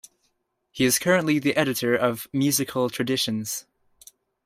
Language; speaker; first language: English; native; English